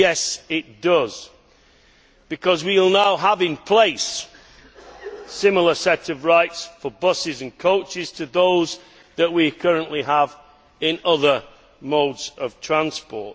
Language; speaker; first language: English; native; English